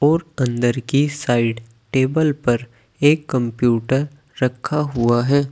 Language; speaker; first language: Hindi; native; Hindi